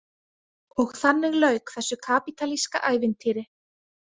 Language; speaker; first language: Icelandic; native; Icelandic